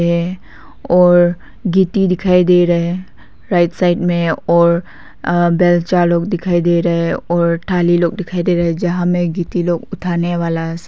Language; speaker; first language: Hindi; non-native, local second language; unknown